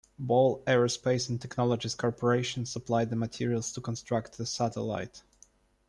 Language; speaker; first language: English; non-native, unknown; Russian